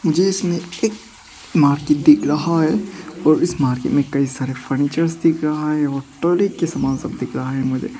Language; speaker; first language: Hindi; non-native, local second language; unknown